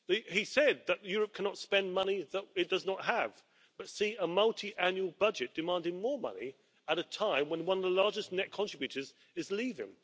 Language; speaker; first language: English; native; English